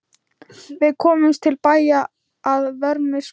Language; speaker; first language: Icelandic; non-native, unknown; Thai